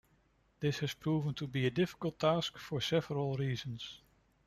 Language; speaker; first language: English; non-native, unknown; Dutch